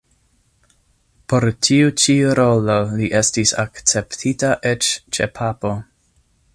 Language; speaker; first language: Esperanto; non-native, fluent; English